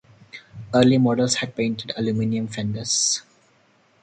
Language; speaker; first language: English; non-native, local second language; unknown